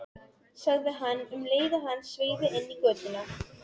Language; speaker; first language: Icelandic; non-native, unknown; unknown